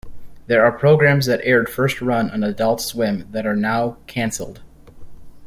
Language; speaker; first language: English; native; English